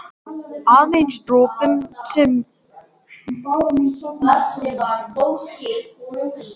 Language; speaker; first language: Icelandic; non-native, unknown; Latvian